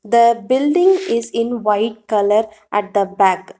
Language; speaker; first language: English; non-native, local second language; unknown